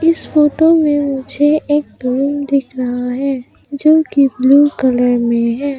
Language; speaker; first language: Hindi; non-native, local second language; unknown